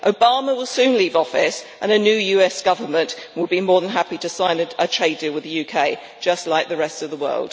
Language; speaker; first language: English; native; English